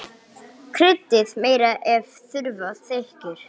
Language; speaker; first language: Icelandic; non-native, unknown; English